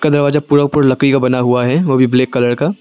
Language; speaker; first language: Hindi; non-native, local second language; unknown